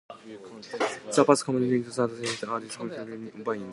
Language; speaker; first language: English; non-native, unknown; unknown